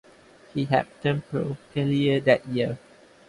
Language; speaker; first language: English; non-native, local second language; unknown